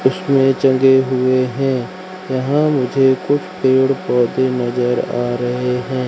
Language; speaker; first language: Hindi; native; Hindi